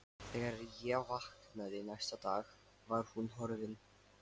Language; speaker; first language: Icelandic; non-native, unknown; Lithuanian